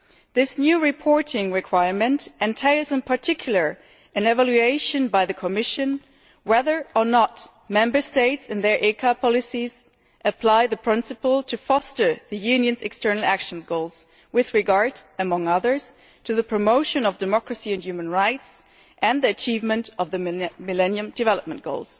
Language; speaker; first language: English; non-native, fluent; German